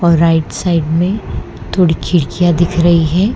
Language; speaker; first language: Hindi; non-native, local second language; Gujarati